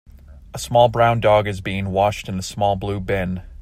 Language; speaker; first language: English; native; English